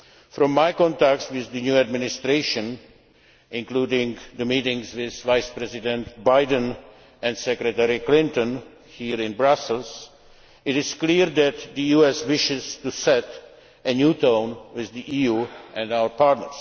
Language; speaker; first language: English; non-native, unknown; Czech